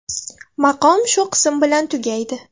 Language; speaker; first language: Uzbek; non-native, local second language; Russian